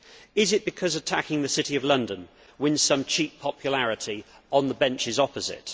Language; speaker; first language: English; native; English